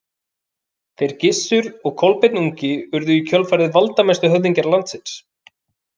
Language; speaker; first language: Icelandic; native; Icelandic